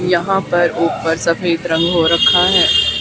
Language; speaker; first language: Hindi; native; Hindi